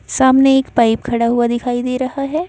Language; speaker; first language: Hindi; native; Hindi